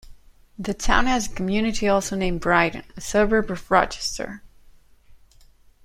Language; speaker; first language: English; non-native, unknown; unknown